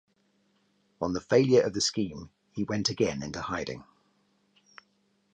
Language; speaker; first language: English; native; English